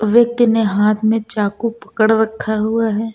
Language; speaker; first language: Hindi; native; Hindi